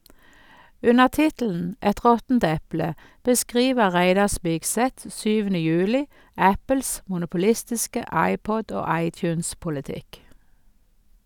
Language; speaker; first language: Norwegian; native; Norwegian